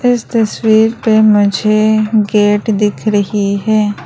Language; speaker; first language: Hindi; non-native, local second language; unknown